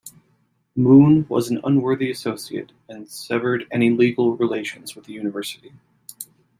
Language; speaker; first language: English; native; English